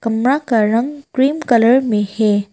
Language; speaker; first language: Hindi; non-native, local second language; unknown